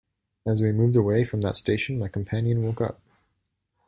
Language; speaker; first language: English; native; English